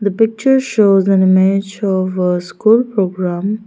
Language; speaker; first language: English; non-native, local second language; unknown